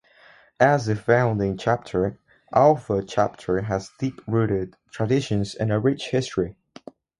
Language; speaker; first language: English; non-native, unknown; Spanish